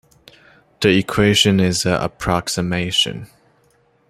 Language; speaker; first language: English; non-native, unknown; Chinese